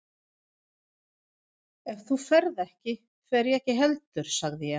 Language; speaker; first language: Icelandic; non-native, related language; Swedish